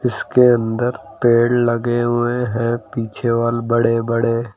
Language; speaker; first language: Hindi; native; Hindi